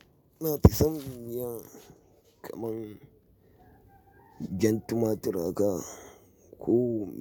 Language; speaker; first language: Hausa; native; Hausa